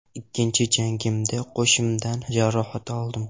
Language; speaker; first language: Uzbek; non-native, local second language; Russian